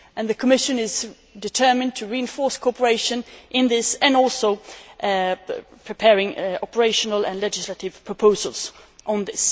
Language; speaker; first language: English; non-native, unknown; Swedish